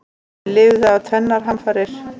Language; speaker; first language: Icelandic; native; Icelandic